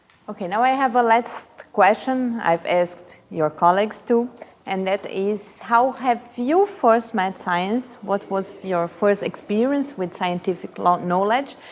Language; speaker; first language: English; non-native, fluent; Portuguese